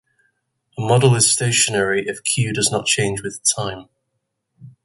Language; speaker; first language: English; native; English